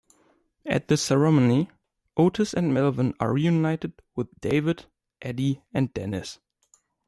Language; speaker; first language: English; non-native, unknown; German